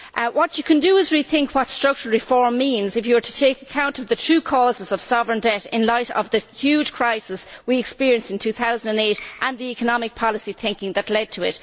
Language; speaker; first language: English; native; English